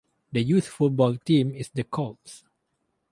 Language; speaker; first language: English; non-native, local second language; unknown